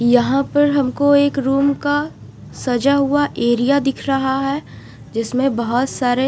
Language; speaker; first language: Hindi; non-native, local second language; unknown